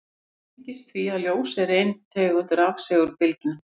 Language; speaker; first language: Icelandic; native; Icelandic